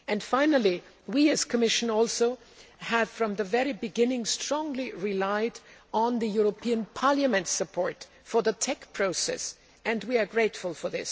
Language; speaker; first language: English; non-native, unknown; German